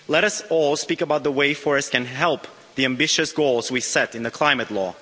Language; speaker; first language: English; non-native, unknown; Romanian